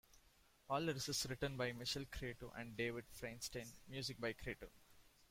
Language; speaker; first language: English; non-native, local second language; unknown